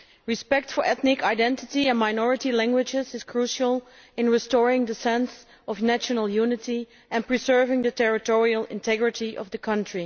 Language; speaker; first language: English; non-native, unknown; Dutch